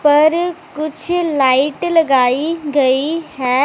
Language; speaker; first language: Hindi; non-native, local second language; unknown